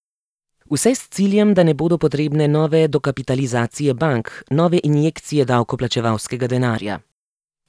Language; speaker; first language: Slovenian; native; Slovenian